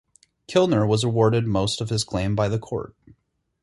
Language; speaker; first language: English; native; English